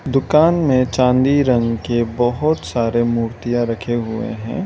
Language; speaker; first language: Hindi; non-native, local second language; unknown